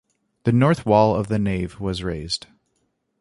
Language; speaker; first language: English; native; English